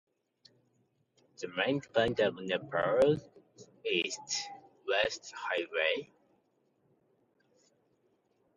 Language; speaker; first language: English; non-native, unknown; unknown